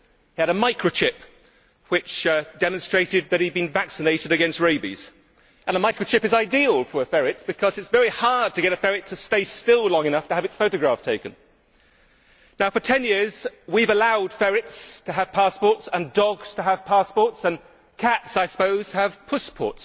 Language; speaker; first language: English; native; English